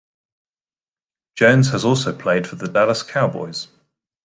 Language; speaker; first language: English; native; English